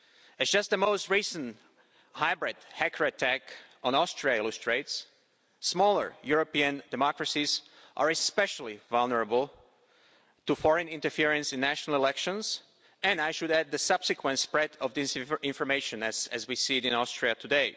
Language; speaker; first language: English; non-native, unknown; Slovak